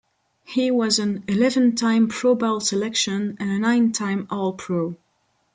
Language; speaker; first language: English; non-native, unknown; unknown